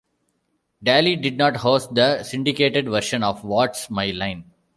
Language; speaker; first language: English; non-native, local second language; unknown